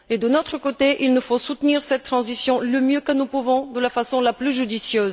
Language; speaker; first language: French; non-native, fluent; Bulgarian